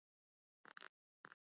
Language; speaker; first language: Icelandic; native; Icelandic